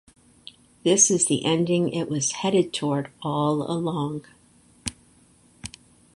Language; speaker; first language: English; native; English